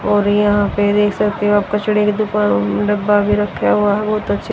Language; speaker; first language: Hindi; native; Hindi